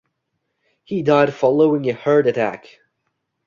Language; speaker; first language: English; non-native, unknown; Uzbek